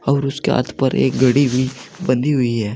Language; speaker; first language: Hindi; native; Hindi